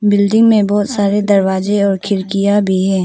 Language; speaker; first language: Hindi; non-native, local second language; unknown